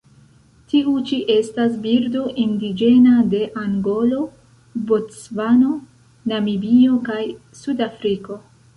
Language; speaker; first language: Esperanto; non-native, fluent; Central Kurdish